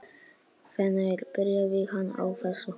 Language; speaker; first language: Icelandic; non-native, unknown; Polish